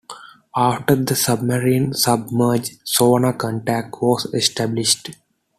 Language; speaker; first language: English; non-native, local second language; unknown